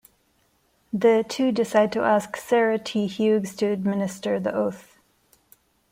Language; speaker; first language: English; non-native, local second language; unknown